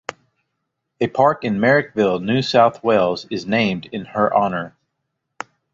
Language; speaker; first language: English; native; English